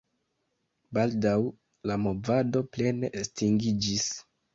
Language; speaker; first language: Esperanto; non-native, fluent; Kinyarwanda